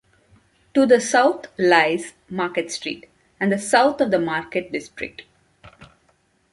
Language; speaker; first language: English; non-native, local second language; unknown